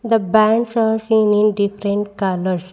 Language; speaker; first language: English; non-native, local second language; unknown